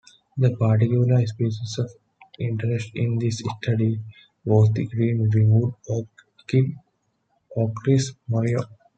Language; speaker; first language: English; non-native, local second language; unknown